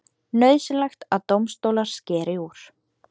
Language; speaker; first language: Icelandic; native; Icelandic